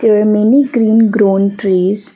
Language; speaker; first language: English; non-native, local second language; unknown